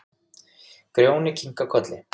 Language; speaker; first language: Icelandic; native; Icelandic